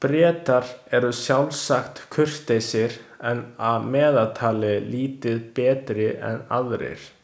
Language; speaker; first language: Icelandic; non-native, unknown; Chinese